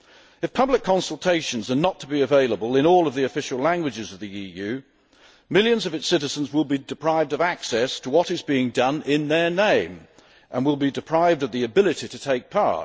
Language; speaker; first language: English; native; English